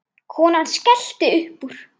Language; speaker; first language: Icelandic; native; Icelandic